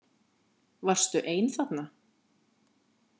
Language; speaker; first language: Icelandic; native; Icelandic